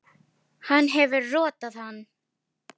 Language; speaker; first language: Icelandic; non-native, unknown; Filipino